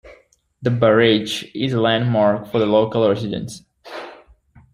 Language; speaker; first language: English; native; English